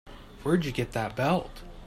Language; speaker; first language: English; native; English